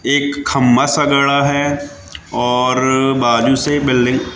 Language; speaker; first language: Hindi; native; Hindi